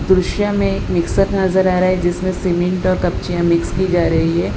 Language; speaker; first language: Hindi; non-native, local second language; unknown